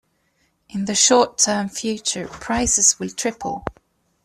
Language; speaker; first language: English; native; English